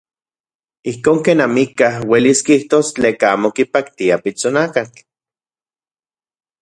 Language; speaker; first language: Central Puebla Nahuatl; non-native, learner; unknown